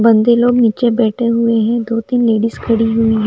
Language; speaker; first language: Hindi; non-native, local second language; Punjabi